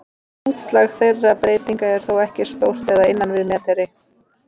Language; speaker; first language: Icelandic; native; Icelandic